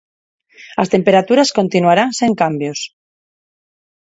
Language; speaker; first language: Galician; non-native, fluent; Spanish